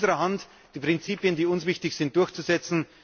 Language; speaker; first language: German; native; German